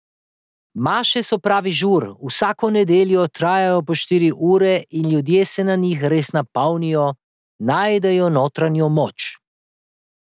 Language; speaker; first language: Slovenian; native; Slovenian